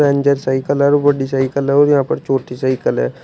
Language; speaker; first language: Hindi; native; Hindi